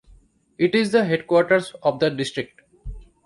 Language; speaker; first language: English; non-native, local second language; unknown